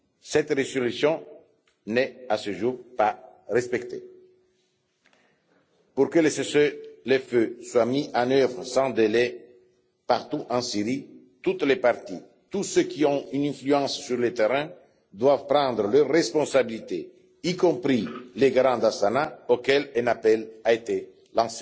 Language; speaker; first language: French; non-native, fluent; Italian